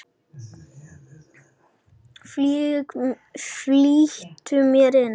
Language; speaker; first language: Icelandic; native; Icelandic